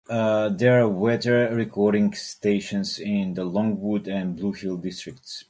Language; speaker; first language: English; native; English